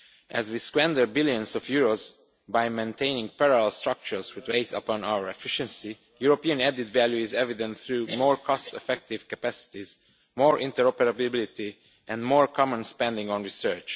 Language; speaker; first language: English; non-native, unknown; Romanian